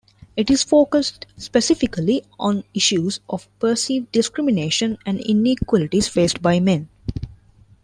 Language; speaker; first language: English; non-native, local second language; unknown